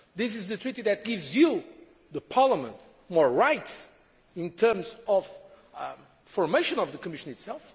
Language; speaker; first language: English; non-native, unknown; Portuguese